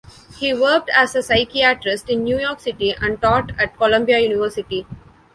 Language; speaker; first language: English; non-native, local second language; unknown